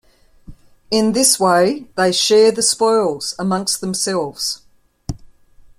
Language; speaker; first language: English; native; English